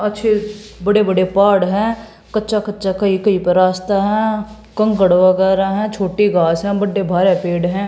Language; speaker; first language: Hindi; native; Hindi